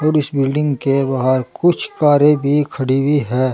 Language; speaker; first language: Hindi; native; Hindi